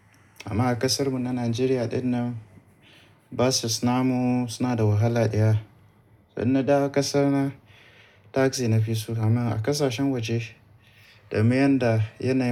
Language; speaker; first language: Hausa; native; Hausa